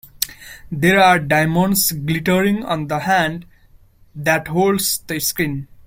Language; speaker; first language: English; non-native, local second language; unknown